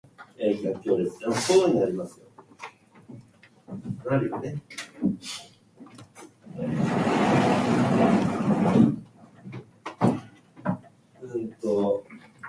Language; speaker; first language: English; non-native, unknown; Japanese